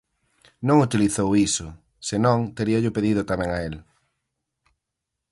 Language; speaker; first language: Galician; native; Galician